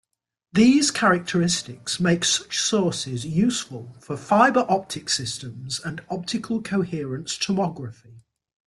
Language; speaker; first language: English; native; English